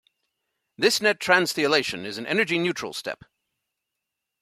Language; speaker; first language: English; native; English